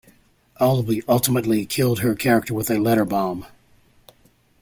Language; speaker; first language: English; native; English